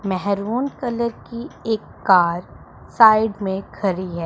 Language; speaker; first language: Hindi; non-native, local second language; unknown